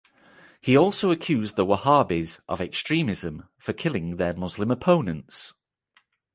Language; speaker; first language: English; native; English